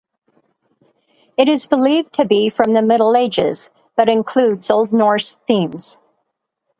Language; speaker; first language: English; native; English